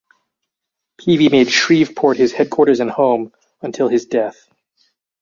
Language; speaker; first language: English; native; English